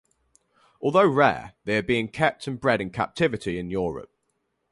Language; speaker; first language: English; native; English